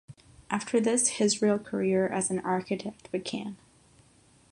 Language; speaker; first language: English; non-native, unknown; Catalan